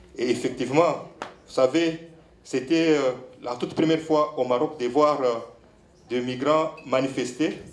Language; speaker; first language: French; non-native, local second language; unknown